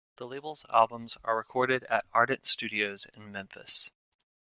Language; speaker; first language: English; native; English